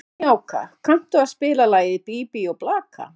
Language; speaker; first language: Icelandic; native; Icelandic